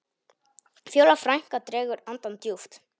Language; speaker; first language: Icelandic; non-native, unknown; Polish